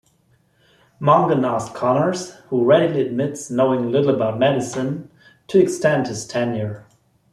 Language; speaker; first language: English; non-native, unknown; German